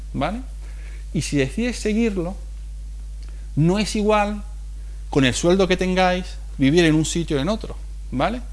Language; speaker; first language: Spanish; non-native, fluent; Italian